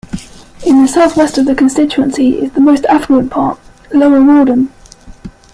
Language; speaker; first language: English; native; English